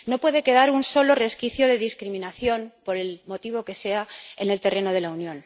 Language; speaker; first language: Spanish; native; Spanish